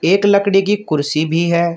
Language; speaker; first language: Hindi; native; Hindi